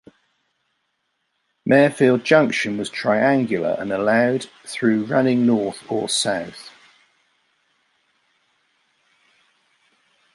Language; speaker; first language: English; native; English